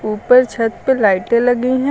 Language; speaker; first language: Hindi; native; Hindi